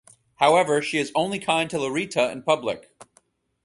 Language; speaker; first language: English; native; English